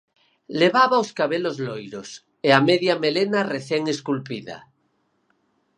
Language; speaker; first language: Galician; native; Galician